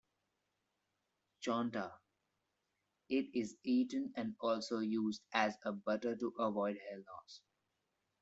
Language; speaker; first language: English; non-native, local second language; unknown